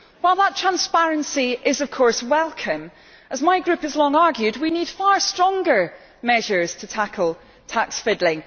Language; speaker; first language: English; native; English